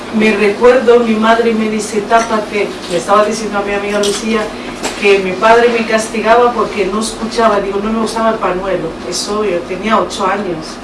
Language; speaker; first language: Spanish; non-native, fluent; Arabic